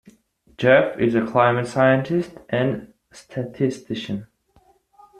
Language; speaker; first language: English; non-native, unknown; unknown